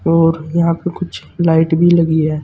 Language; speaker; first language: Hindi; native; Hindi